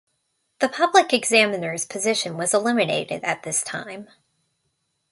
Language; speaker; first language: English; native; English